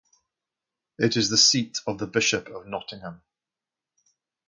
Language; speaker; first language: English; native; English